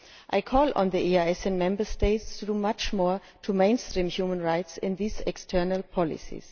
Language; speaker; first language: English; non-native, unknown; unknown